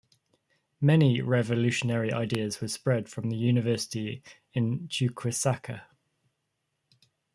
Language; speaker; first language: English; native; English